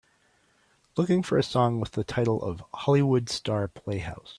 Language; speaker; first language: English; native; English